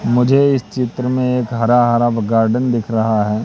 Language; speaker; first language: Hindi; native; Hindi